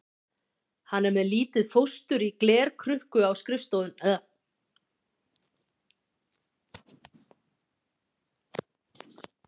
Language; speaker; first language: Icelandic; native; Icelandic